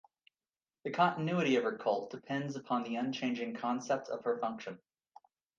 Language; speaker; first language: English; native; English